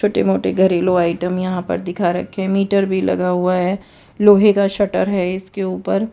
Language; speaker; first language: Hindi; non-native, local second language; Gujarati